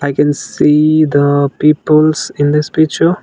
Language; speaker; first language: English; non-native, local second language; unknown